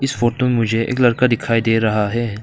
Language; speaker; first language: Hindi; non-native, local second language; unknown